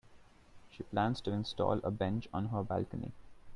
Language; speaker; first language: English; non-native, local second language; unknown